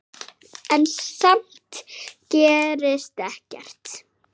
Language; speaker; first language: Icelandic; native; Icelandic